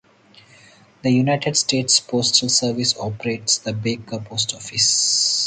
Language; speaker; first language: English; non-native, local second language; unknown